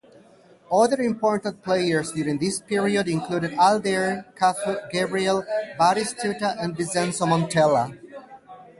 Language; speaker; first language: English; native; English